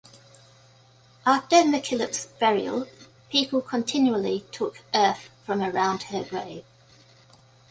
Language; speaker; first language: English; native; English